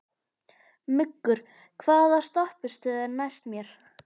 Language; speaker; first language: Icelandic; native; Icelandic